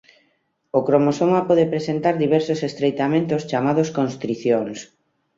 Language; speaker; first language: Galician; native; Galician